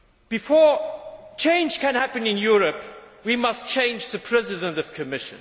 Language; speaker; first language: English; non-native, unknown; German